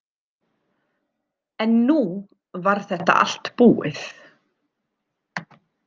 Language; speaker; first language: Icelandic; non-native, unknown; German